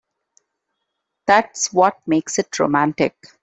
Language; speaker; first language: English; non-native, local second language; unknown